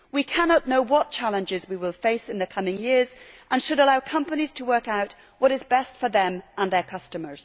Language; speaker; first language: English; native; English